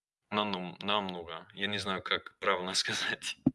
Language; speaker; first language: Russian; non-native, learner; English